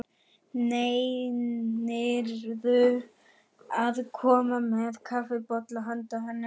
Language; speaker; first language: Icelandic; non-native, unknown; German